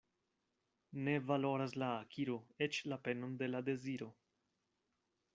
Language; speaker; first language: Esperanto; non-native, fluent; Spanish